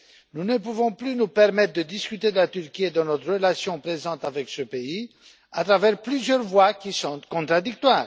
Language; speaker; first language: French; non-native, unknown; Romanian